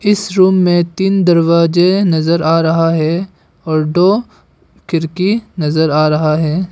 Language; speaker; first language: Hindi; non-native, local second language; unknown